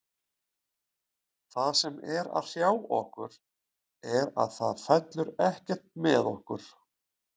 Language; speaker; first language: Icelandic; native; Icelandic